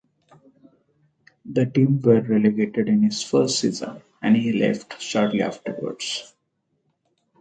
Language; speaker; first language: English; non-native, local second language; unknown